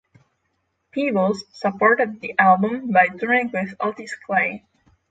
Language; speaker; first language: English; non-native, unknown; Polish